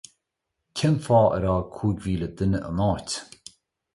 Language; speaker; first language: Irish; native; Irish